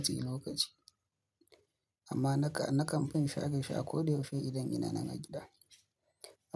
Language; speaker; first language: Hausa; native; Hausa